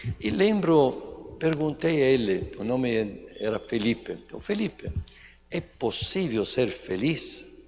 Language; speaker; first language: Portuguese; non-native, fluent; Italian